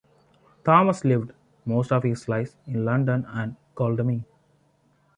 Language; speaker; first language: English; non-native, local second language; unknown